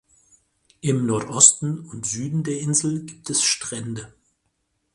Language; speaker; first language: German; native; German